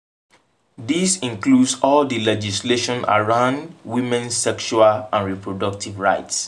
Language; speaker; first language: English; non-native, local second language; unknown